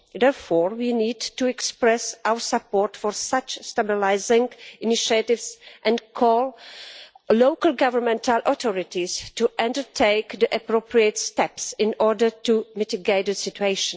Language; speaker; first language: English; non-native, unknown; Czech